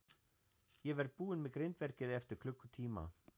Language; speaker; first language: Icelandic; non-native, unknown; German